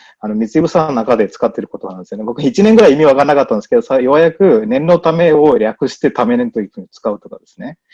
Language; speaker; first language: Japanese; non-native, fluent; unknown